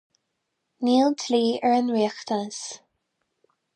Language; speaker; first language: Irish; non-native, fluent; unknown